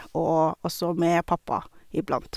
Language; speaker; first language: Norwegian; non-native, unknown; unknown